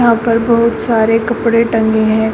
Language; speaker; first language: Hindi; native; Hindi